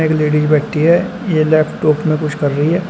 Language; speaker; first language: Hindi; native; Hindi